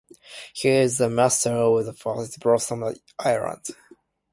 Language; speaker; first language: English; non-native, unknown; Japanese